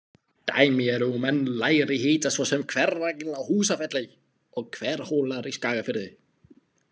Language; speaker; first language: Icelandic; non-native, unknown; Slovak